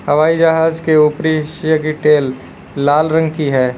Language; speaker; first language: Hindi; native; Hindi